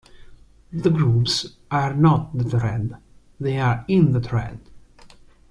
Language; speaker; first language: English; non-native, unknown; Italian